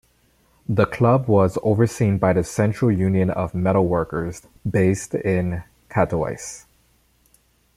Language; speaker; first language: English; native; English